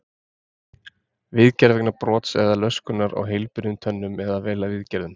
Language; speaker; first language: Icelandic; native; Icelandic